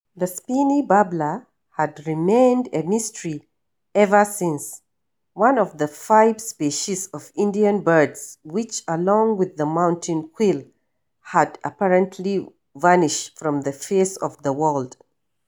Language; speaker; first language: English; non-native, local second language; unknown